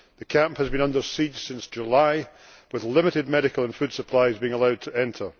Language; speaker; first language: English; native; English